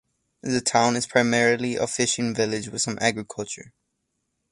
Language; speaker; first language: English; native; English